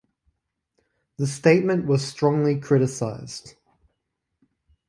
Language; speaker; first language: English; native; English